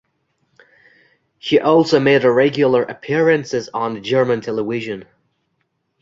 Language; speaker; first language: English; non-native, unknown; Uzbek